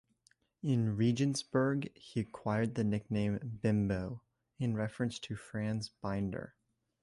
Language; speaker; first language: English; native; English